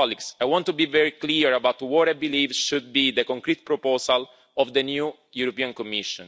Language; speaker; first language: English; non-native, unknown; Italian